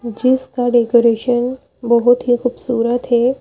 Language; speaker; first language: Hindi; native; Hindi